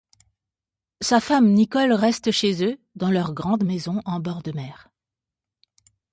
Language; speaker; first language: French; native; French